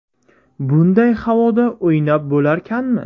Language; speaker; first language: Uzbek; native; Uzbek